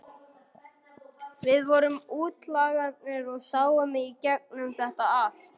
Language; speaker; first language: Icelandic; non-native, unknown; German